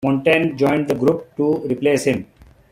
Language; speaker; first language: English; non-native, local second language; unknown